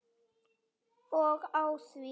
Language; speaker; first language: Icelandic; native; Icelandic